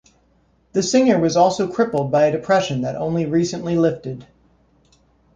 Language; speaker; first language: English; native; English